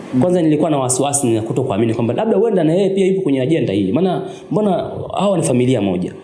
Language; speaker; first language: Swahili; native; Swahili